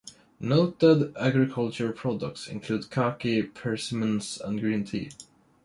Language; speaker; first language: English; non-native, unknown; Swedish